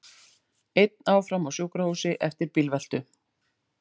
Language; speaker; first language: Icelandic; native; Icelandic